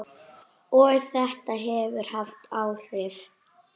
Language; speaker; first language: Icelandic; native; Icelandic